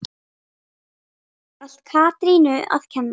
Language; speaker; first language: Icelandic; native; Icelandic